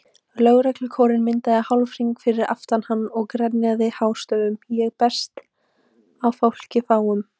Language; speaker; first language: Icelandic; native; Icelandic